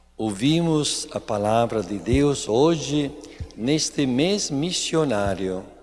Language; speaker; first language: Portuguese; non-native, fluent; Italian